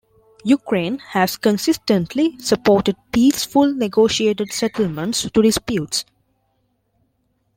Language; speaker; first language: English; non-native, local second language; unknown